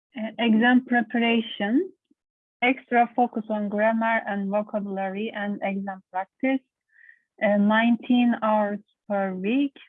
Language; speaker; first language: English; non-native, learner; Turkish